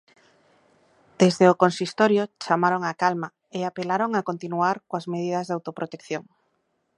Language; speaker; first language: Galician; native; Galician